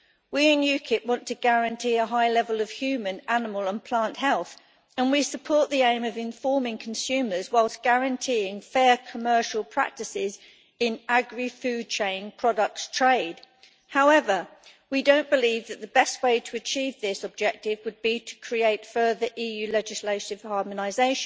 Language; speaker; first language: English; native; English